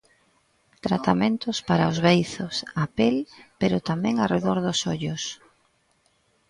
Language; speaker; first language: Galician; native; Galician